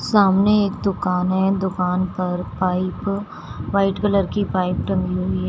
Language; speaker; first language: Hindi; native; Hindi